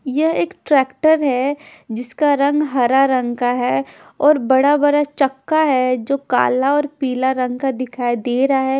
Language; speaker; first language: Hindi; non-native, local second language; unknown